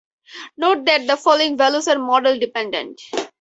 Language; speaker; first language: English; native; English